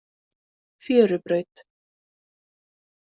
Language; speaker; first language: Icelandic; native; Icelandic